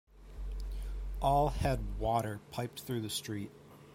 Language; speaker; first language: English; native; English